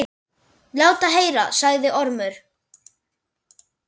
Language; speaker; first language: Icelandic; native; Icelandic